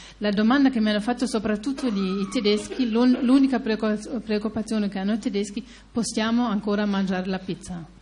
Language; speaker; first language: Italian; non-native, fluent; German